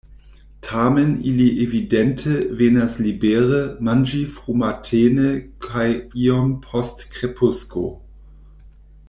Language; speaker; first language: Esperanto; non-native, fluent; German